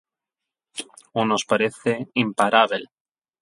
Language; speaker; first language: Galician; non-native, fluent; Spanish